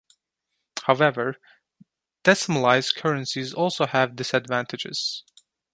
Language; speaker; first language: English; non-native, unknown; Turkish